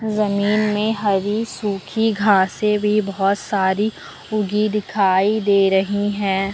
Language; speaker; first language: Hindi; native; Hindi